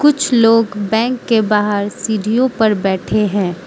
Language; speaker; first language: Hindi; non-native, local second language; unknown